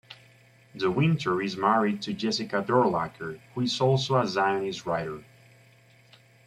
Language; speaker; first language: English; native; English